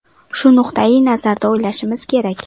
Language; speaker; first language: Uzbek; native; Uzbek